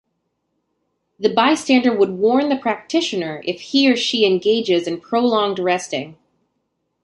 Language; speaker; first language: English; native; English